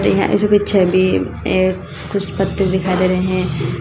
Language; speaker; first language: Hindi; native; Hindi